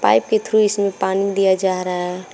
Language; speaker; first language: Hindi; native; Hindi